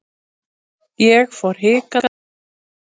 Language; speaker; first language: Icelandic; native; Icelandic